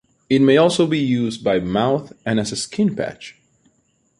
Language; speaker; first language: English; native; English